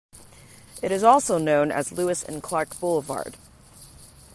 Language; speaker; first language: English; native; English